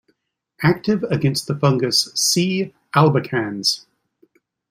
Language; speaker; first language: English; native; English